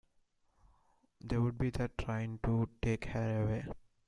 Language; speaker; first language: English; non-native, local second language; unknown